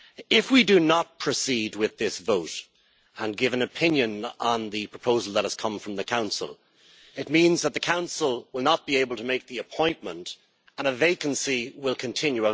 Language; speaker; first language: English; native; English